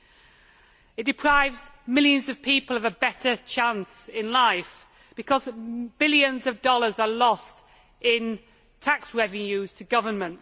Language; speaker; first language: English; native; English